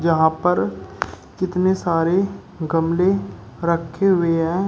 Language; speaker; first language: Hindi; native; Hindi